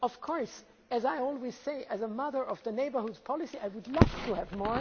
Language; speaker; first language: English; non-native, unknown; German